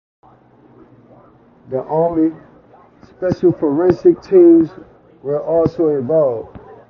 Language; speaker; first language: English; native; English